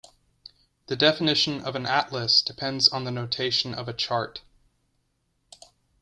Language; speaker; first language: English; native; English